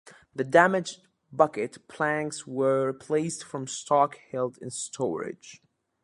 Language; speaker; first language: English; native; English